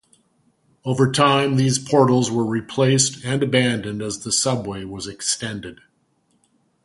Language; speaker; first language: English; native; English